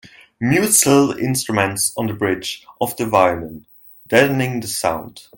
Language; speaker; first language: English; non-native, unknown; German